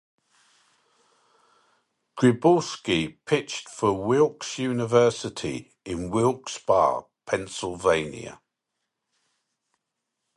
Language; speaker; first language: English; native; English